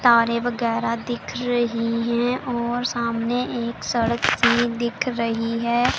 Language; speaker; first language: Hindi; non-native, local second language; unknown